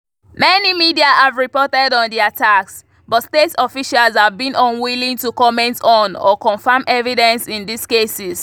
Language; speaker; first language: English; non-native, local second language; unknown